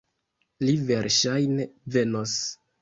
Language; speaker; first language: Esperanto; non-native, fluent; Kinyarwanda